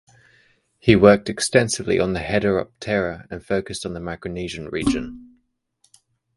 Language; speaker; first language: English; native; English